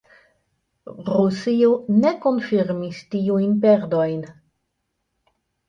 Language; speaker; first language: Esperanto; non-native, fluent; Dutch